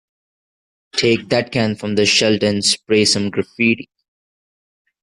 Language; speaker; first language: English; non-native, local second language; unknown